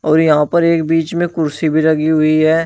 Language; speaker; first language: Hindi; native; Hindi